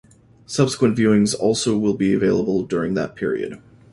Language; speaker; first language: English; native; English